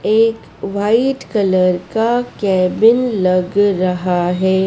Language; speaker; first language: Hindi; native; Hindi